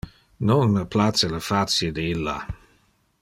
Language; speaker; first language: Interlingua; non-native, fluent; Dutch